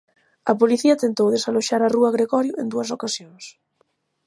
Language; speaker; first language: Galician; native; Galician